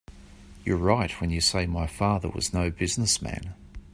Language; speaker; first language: English; native; English